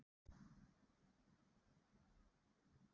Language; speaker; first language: Icelandic; non-native, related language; Danish